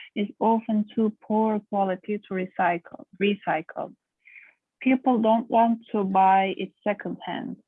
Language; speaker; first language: English; non-native, learner; Turkish